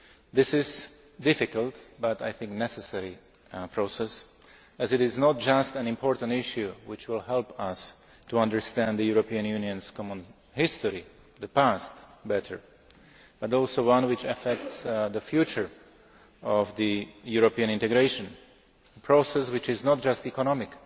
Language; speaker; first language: English; non-native, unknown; Slovak